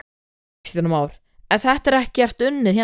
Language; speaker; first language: Icelandic; native; Icelandic